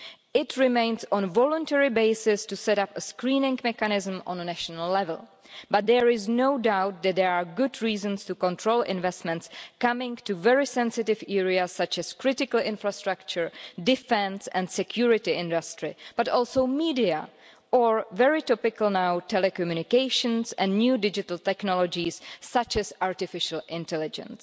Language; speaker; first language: English; non-native, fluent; Czech